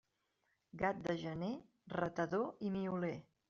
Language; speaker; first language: Catalan; native; Catalan